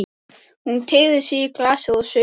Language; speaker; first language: Icelandic; native; Icelandic